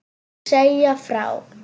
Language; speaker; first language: Icelandic; non-native, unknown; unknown